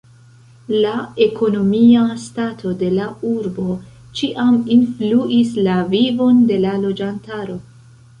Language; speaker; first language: Esperanto; non-native, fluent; Central Kurdish